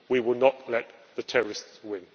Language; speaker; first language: English; native; English